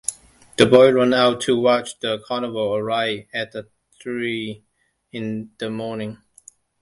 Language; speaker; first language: English; non-native, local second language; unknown